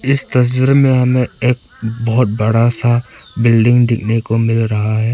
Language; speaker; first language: Hindi; non-native, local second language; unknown